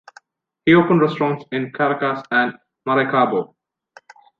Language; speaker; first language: English; non-native, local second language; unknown